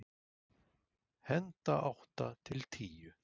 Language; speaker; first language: Icelandic; native; Icelandic